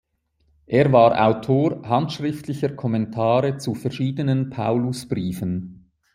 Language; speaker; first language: German; native; German